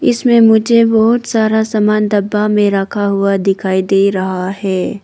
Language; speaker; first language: Hindi; non-native, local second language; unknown